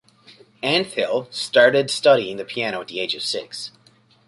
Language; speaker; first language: English; native; English